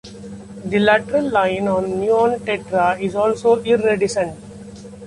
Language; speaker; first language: English; non-native, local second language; Marathi